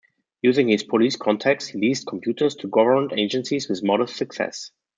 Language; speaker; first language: English; non-native, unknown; German